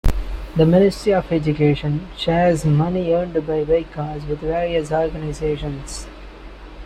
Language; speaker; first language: English; non-native, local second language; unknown